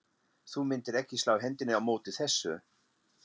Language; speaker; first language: Icelandic; non-native, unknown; German